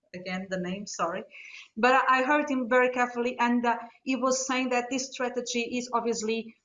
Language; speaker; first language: English; non-native, fluent; Portuguese